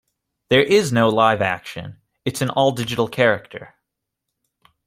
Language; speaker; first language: English; native; English